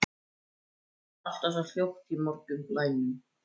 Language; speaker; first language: Icelandic; native; Icelandic